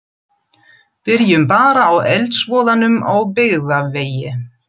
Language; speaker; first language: Icelandic; non-native, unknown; German